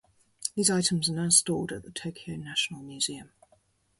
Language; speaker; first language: English; native; English